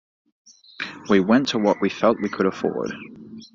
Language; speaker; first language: English; native; English